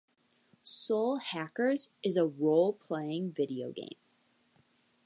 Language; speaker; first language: English; native; English